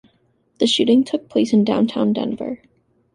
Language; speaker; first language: English; native; English